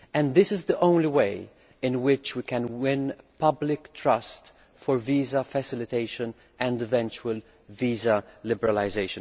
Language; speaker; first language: English; non-native, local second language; Maltese